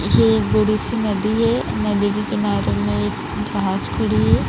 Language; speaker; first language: Hindi; non-native, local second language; Punjabi